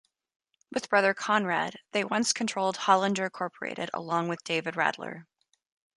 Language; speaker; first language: English; native; English